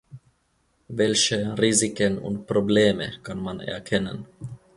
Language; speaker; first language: German; non-native, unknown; Finnish